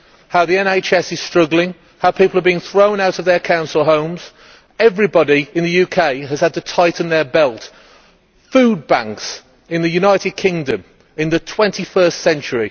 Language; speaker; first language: English; native; English